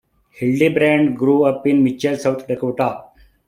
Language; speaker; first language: English; non-native, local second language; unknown